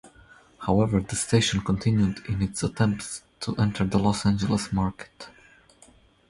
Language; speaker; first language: English; non-native, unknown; Croatian